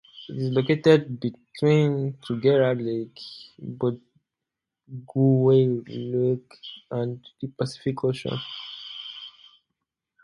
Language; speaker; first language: English; native; English